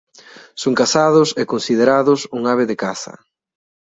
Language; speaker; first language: Galician; native; Galician